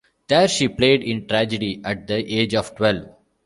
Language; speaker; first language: English; non-native, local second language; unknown